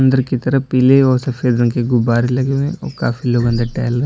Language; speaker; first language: Hindi; native; Hindi